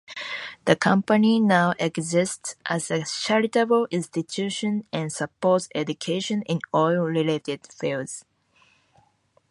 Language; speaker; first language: English; non-native, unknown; Japanese